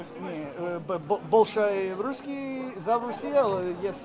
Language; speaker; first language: Russian; non-native, learner; English